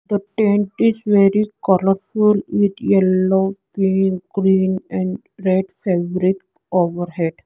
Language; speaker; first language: English; non-native, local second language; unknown